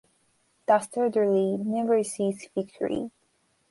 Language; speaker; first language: English; non-native, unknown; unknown